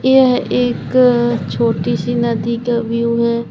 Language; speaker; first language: Hindi; native; Hindi